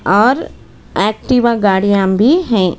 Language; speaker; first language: Hindi; non-native, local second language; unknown